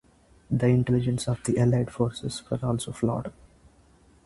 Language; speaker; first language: English; non-native, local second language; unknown